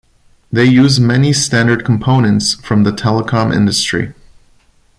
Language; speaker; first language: English; non-native, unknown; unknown